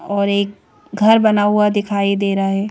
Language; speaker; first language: Hindi; native; Hindi